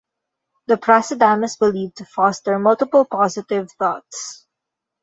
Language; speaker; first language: English; non-native, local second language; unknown